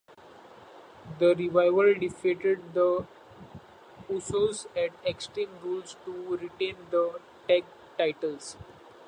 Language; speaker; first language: English; non-native, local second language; Marathi